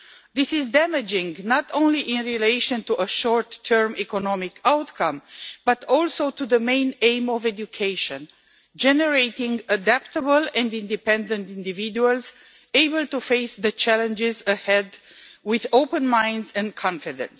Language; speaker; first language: English; non-native, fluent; Romanian